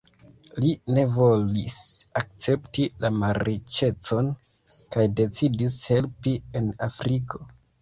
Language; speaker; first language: Esperanto; non-native, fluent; Kinyarwanda